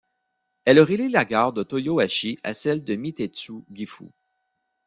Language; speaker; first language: French; native; French